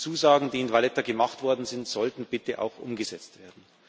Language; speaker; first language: German; native; German